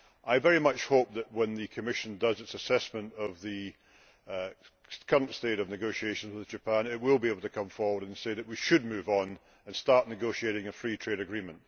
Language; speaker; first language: English; native; English